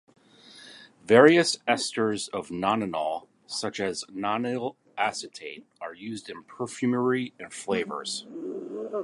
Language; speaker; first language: English; native; English